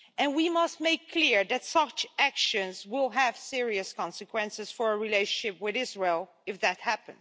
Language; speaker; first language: English; non-native, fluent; Dutch